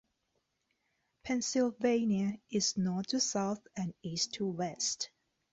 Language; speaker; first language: English; non-native, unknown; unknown